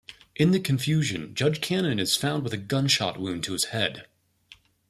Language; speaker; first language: English; native; English